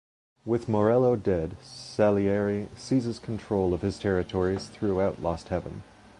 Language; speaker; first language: English; native; English